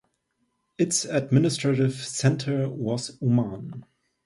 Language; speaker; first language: English; non-native, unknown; German